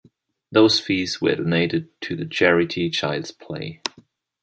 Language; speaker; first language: English; non-native, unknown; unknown